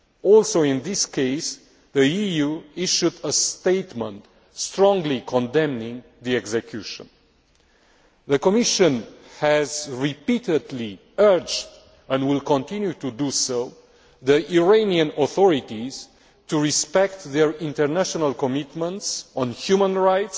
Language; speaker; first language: English; non-native, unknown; Romanian